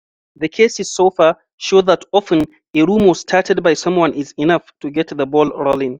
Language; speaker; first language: English; non-native, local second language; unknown